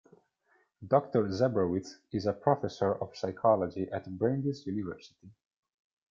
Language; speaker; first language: English; non-native, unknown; Italian